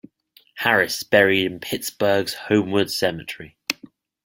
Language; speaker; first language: English; native; English